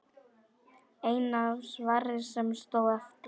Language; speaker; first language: Icelandic; non-native, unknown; Polish